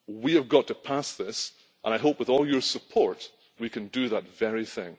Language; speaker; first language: English; native; English